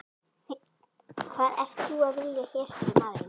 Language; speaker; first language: Icelandic; native; Icelandic